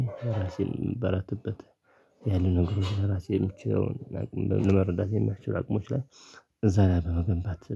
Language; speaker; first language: Amharic; non-native, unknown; Tigrinya